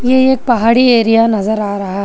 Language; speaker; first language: Hindi; non-native, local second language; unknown